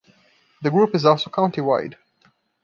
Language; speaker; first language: English; non-native, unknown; Portuguese